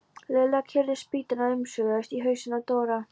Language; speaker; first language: Icelandic; non-native, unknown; Polish